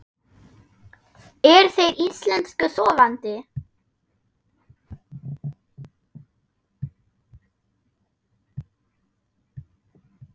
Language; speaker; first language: Icelandic; non-native, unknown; German